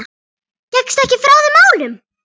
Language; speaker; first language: Icelandic; native; Icelandic